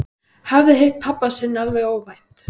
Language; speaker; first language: Icelandic; native; Icelandic